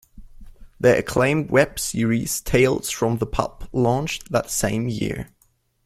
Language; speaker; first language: English; non-native, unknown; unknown